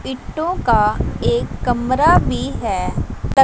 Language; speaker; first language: Hindi; non-native, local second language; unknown